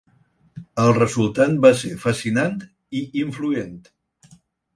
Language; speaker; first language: Catalan; non-native, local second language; Spanish